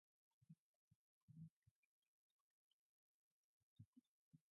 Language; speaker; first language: English; non-native, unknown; Mongolian